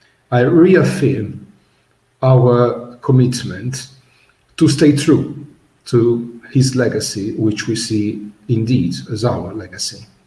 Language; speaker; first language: English; non-native, fluent; Italian